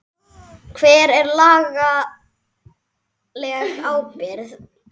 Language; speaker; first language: Icelandic; native; Icelandic